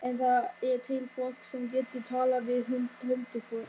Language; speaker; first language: Icelandic; non-native, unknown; German